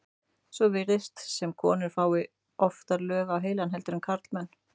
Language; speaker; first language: Icelandic; native; Icelandic